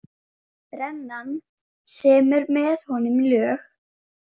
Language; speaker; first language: Icelandic; native; Icelandic